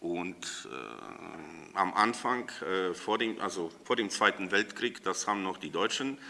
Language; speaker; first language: German; non-native, learner; Polish